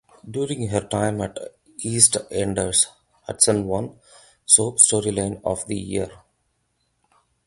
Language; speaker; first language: English; non-native, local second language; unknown